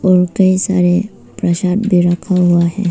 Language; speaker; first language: Hindi; non-native, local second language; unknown